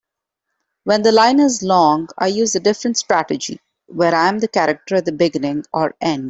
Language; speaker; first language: English; non-native, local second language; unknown